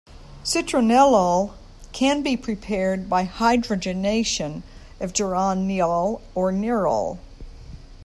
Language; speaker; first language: English; native; English